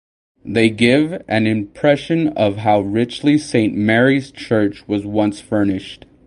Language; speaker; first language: English; native; English